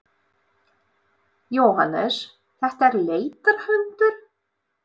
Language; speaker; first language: Icelandic; non-native, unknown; Russian